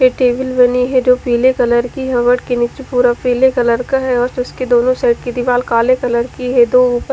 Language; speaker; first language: Hindi; native; Hindi